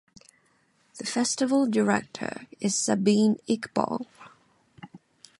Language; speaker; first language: English; non-native, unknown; Cantonese